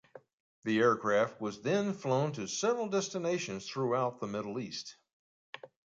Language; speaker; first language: English; native; English